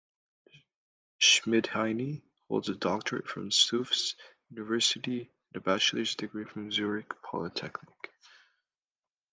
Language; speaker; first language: English; native; English